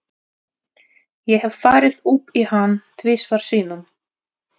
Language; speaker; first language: Icelandic; non-native, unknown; Russian